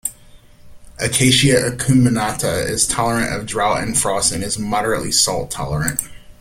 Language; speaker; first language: English; native; English